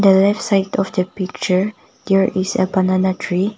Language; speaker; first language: English; non-native, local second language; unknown